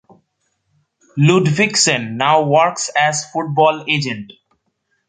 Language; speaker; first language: English; non-native, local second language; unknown